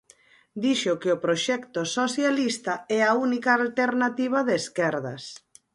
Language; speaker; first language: Galician; native; Galician